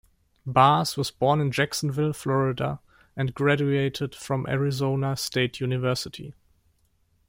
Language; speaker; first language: English; non-native, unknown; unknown